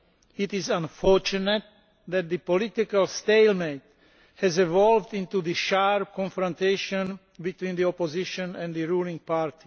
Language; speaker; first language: English; non-native, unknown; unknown